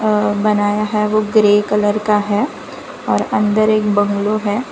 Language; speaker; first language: Hindi; non-native, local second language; Gujarati